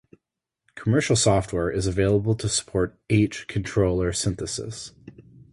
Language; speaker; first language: English; native; English